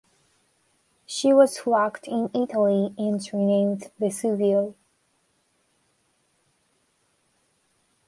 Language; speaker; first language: English; non-native, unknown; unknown